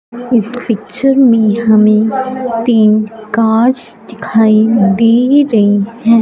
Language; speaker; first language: Hindi; non-native, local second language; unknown